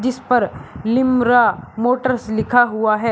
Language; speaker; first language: Hindi; native; Hindi